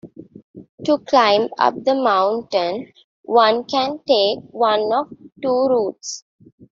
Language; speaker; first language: English; non-native, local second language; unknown